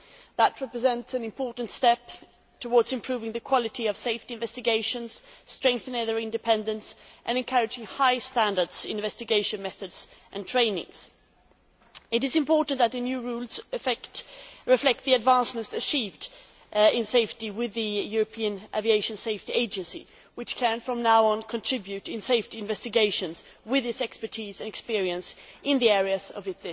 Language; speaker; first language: English; non-native, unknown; Swedish